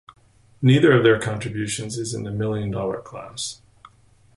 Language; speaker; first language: English; native; English